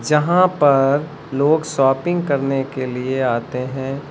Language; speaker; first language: Hindi; native; Hindi